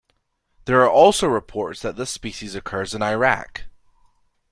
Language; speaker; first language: English; native; English